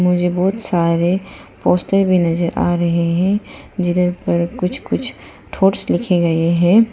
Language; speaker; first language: Hindi; non-native, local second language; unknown